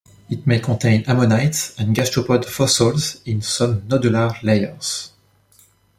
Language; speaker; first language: English; non-native, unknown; French